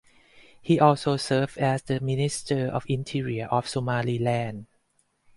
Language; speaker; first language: English; non-native, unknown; Thai